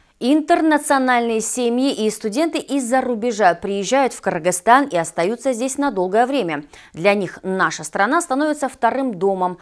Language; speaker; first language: Russian; non-native, local second language; Kyrgyz